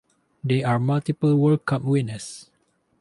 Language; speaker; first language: English; non-native, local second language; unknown